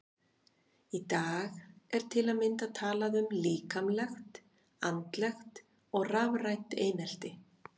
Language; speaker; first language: Icelandic; native; Icelandic